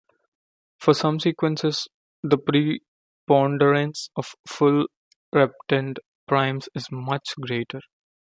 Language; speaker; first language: English; non-native, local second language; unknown